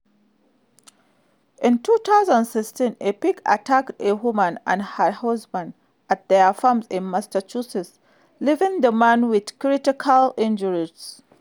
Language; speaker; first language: English; non-native, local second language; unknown